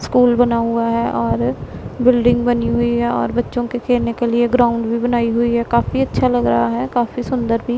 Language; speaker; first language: Hindi; non-native, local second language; Punjabi